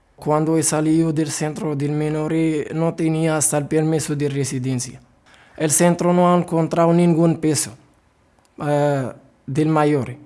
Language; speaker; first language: Spanish; non-native, learner; Arabic